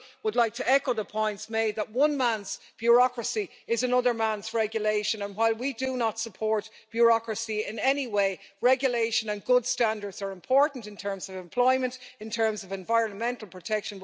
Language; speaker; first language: English; native; English